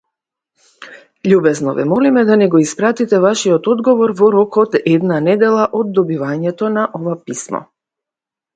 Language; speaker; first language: English; non-native, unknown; Macedonian